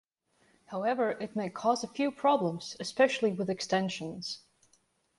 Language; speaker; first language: English; non-native, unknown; Latvian